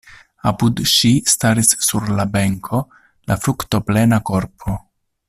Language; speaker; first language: Esperanto; non-native, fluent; Italian